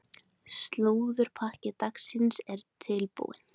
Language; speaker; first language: Icelandic; native; Icelandic